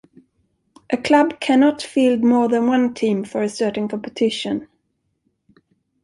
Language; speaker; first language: English; non-native, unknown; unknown